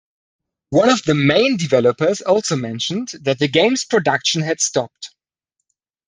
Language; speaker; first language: English; non-native, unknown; German